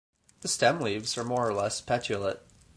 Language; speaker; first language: English; native; English